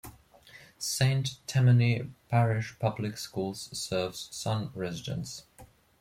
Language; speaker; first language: English; non-native, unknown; German